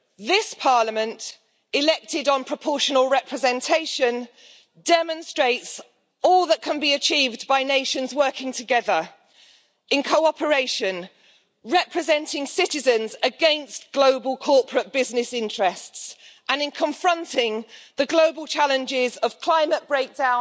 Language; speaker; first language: English; native; English